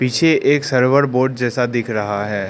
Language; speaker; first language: Hindi; non-native, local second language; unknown